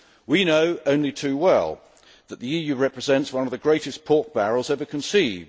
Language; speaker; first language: English; native; English